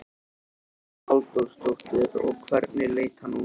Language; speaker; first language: Icelandic; native; Icelandic